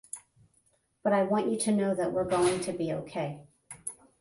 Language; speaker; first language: English; native; English